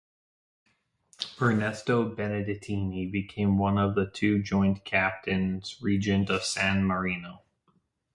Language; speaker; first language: English; native; English